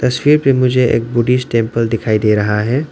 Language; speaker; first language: Hindi; non-native, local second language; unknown